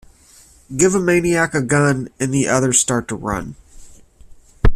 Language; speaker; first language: English; native; English